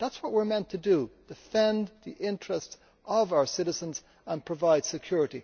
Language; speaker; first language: English; native; English